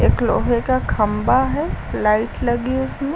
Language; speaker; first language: Hindi; native; Hindi